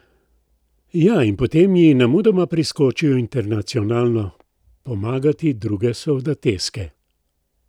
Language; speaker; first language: Slovenian; native; Slovenian